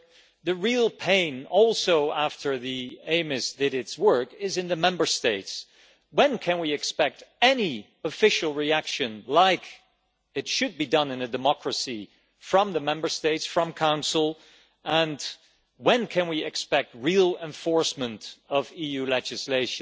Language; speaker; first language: English; non-native, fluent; Dutch